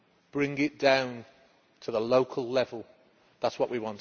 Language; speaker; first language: English; native; English